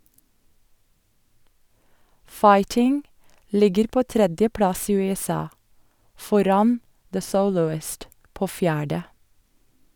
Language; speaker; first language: Norwegian; non-native, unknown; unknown